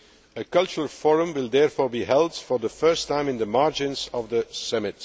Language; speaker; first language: English; non-native, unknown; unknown